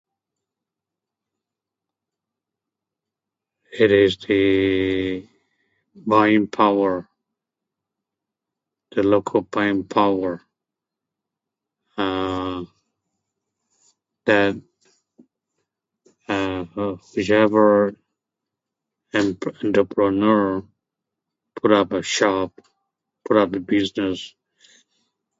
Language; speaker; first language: English; non-native, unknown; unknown